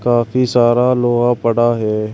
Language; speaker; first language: Hindi; native; Hindi